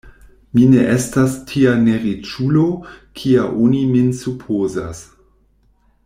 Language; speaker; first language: Esperanto; non-native, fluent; German